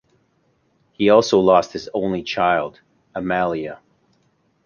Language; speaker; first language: English; native; English